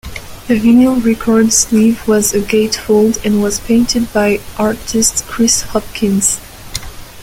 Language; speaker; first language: English; non-native, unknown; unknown